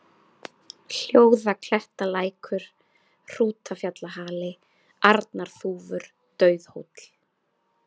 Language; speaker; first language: Icelandic; native; Icelandic